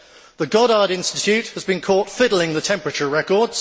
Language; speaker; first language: English; native; English